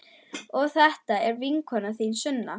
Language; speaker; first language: Icelandic; non-native, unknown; German